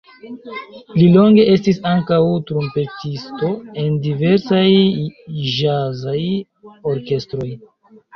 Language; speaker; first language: Esperanto; non-native, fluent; Chinese